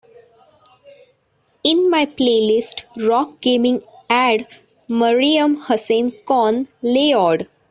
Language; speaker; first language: English; non-native, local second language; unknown